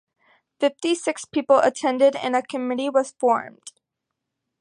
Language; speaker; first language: English; native; English